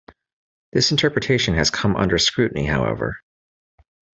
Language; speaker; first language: English; native; English